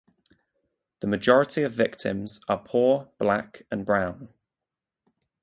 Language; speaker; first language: English; native; English